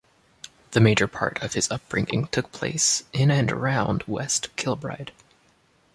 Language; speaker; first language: English; native; English